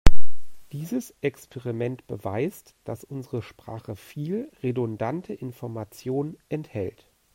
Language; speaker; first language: German; native; German